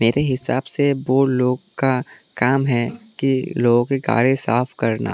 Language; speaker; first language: Hindi; non-native, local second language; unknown